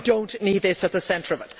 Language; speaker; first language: English; native; English